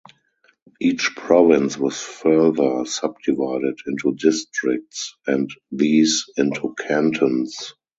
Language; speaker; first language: English; non-native, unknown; German